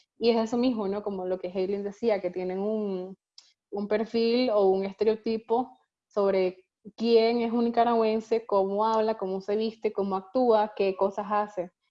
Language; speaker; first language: Spanish; native; Spanish